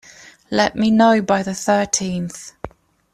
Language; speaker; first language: English; native; English